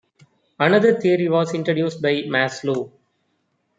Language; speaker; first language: English; non-native, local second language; Tamil